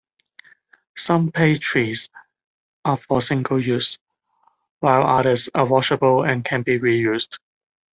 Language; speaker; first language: English; non-native, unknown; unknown